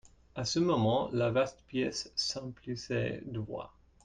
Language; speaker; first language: French; non-native, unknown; English